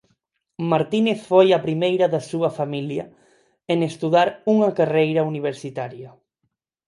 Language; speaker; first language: Galician; non-native, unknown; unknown